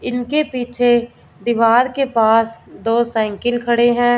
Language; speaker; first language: Hindi; non-native, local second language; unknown